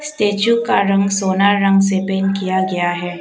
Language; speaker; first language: Hindi; non-native, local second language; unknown